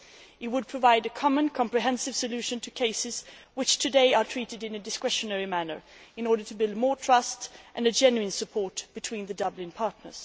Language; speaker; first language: English; non-native, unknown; Swedish